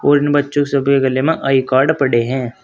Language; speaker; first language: Hindi; native; Hindi